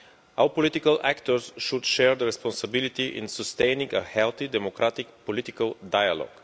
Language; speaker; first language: English; non-native, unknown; Bulgarian